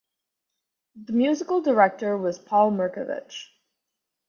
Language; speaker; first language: English; native; English